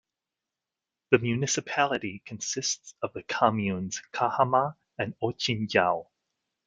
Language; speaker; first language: English; native; English